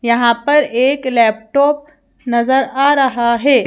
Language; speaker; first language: Hindi; native; Hindi